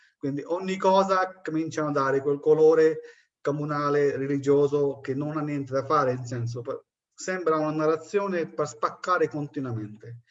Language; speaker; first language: Italian; non-native, fluent; Punjabi